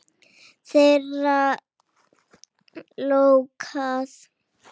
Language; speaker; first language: Icelandic; native; Icelandic